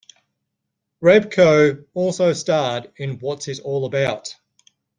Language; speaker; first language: English; native; English